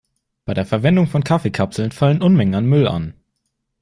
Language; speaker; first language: German; native; German